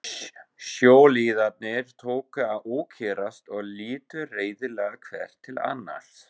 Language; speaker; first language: Icelandic; non-native, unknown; German